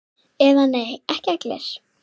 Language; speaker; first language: Icelandic; native; Icelandic